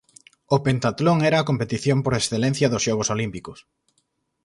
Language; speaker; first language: Galician; native; Galician